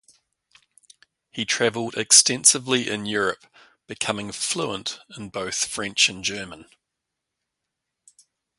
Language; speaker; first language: English; native; English